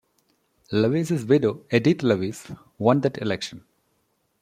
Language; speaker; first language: English; non-native, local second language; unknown